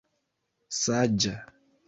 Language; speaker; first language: Esperanto; non-native, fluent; Kinyarwanda